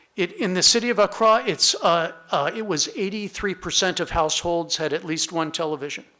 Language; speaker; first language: English; native; English